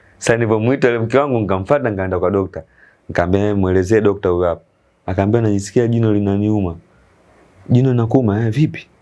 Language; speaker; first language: Swahili; native; Swahili